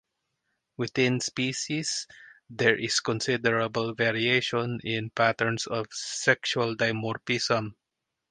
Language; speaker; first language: English; non-native, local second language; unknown